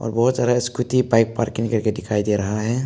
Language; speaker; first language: Hindi; non-native, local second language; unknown